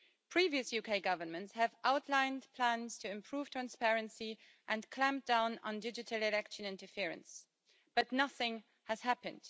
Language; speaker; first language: English; native; English